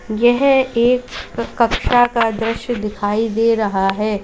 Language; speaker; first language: Hindi; native; Hindi